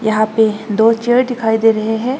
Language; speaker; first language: Hindi; non-native, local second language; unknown